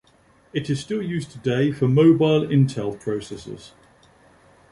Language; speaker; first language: English; native; English